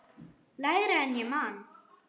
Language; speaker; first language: Icelandic; non-native, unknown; German